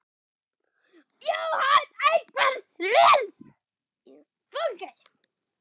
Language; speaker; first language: Icelandic; non-native, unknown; German